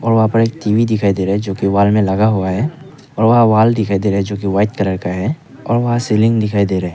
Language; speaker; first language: Hindi; non-native, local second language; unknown